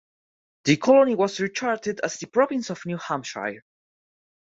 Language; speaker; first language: English; non-native, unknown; Spanish